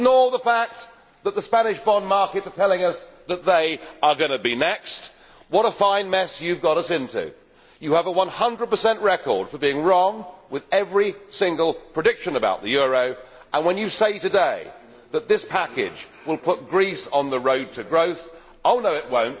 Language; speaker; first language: English; native; English